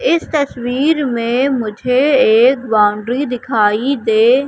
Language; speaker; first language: Hindi; native; Hindi